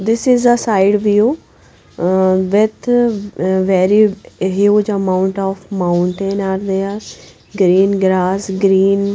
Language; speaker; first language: English; non-native, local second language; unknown